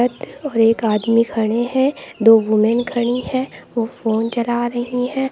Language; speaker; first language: Hindi; native; Hindi